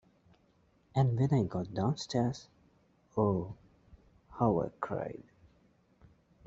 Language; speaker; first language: English; native; English